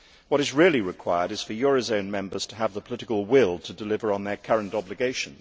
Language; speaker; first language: English; native; English